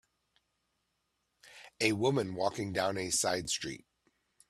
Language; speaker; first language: English; native; English